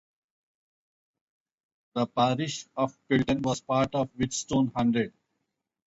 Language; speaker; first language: English; non-native, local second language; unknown